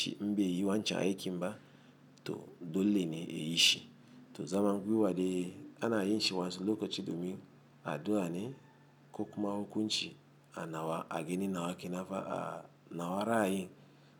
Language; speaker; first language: Hausa; non-native, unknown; Igbo